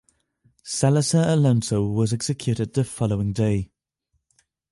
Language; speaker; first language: English; non-native, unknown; Catalan